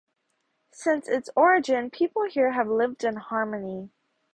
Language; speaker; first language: English; native; English